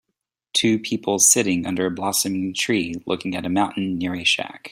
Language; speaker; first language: English; native; English